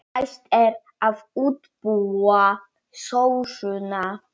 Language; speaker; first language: Icelandic; non-native, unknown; Polish